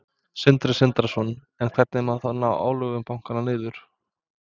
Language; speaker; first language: Icelandic; non-native, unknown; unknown